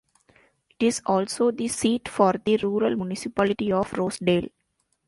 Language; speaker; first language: English; non-native, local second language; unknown